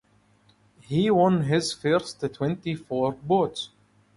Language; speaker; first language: English; non-native, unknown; Arabic